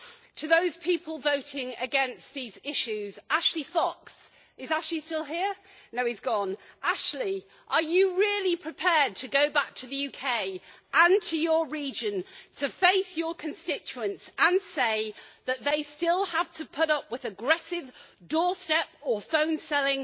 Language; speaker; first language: English; native; English